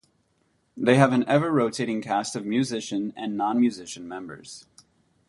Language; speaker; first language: English; native; English